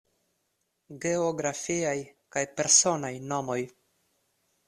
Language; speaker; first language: Esperanto; non-native, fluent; Russian